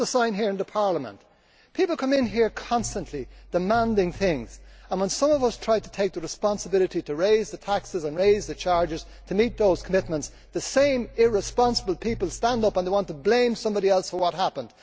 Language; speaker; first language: English; native; English